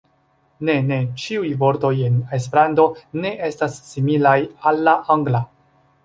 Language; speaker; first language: Esperanto; non-native, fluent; Chinese